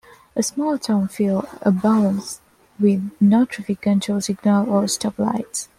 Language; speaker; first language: English; non-native, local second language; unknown